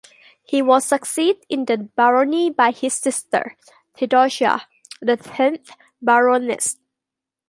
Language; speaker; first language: English; non-native, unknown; Thai